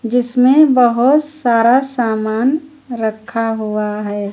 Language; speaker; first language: Hindi; native; Hindi